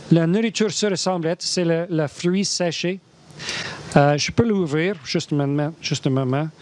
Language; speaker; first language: French; non-native, fluent; English